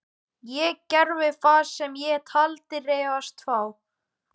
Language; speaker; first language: Icelandic; native; Icelandic